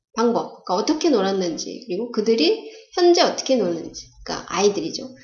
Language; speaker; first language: Korean; native; Korean